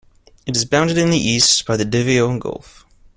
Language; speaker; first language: English; native; English